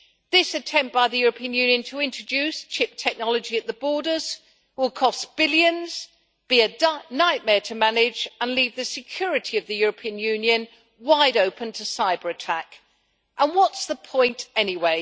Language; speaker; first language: English; native; English